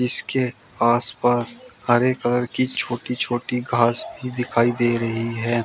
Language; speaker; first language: Hindi; native; Hindi